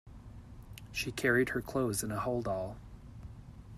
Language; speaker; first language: English; native; English